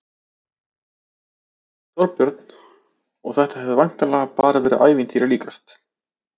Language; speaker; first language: Icelandic; native; Icelandic